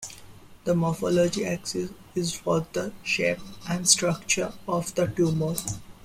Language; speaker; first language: English; non-native, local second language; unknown